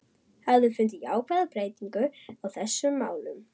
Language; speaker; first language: Icelandic; non-native, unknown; German